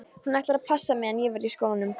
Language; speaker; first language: Icelandic; non-native, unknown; Polish